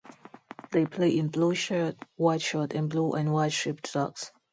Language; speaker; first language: English; non-native, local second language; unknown